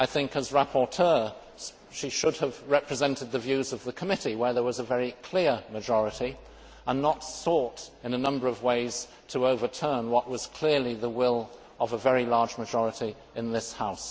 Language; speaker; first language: English; native; English